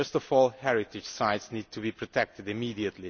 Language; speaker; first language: English; non-native, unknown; Romanian